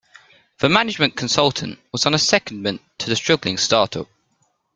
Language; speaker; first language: English; native; English